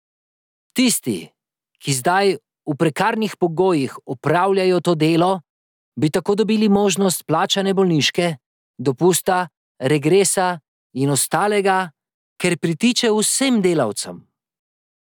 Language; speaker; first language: Slovenian; native; Slovenian